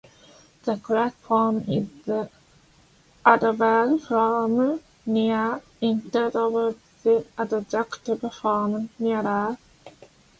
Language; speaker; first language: English; non-native, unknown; Japanese